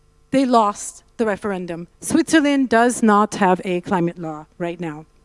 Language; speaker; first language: English; non-native, local second language; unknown